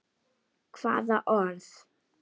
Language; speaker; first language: Icelandic; native; Icelandic